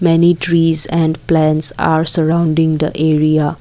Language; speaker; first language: English; non-native, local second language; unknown